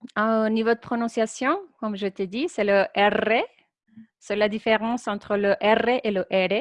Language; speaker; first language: French; non-native, fluent; Spanish